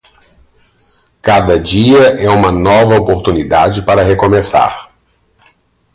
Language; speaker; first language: Portuguese; native; Portuguese